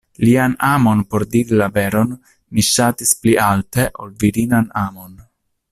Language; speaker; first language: Esperanto; non-native, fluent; Italian